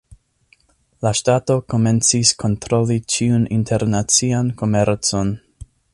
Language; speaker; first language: Esperanto; non-native, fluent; English